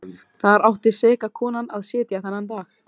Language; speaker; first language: Icelandic; native; Icelandic